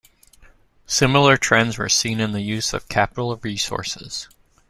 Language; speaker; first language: English; native; English